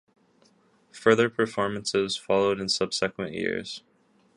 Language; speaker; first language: English; native; English